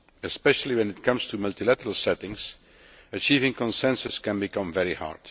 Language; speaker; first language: English; non-native, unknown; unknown